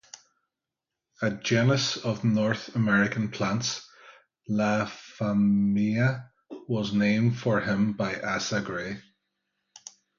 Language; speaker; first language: English; native; English